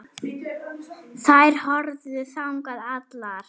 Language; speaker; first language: Icelandic; non-native, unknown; German